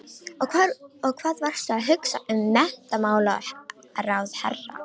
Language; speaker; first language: Icelandic; non-native, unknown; Romanian